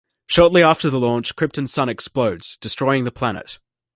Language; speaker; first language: English; native; English